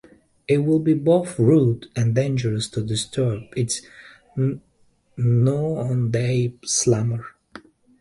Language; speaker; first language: English; native; English